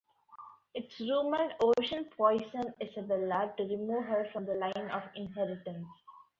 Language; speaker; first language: English; non-native, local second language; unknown